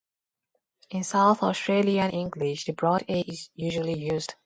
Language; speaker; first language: English; non-native, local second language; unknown